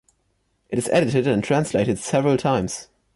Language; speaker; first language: English; non-native, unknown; German